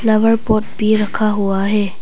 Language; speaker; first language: Hindi; non-native, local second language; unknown